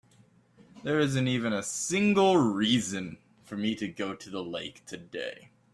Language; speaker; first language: English; native; English